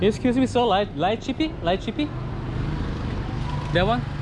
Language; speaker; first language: English; non-native, fluent; Korean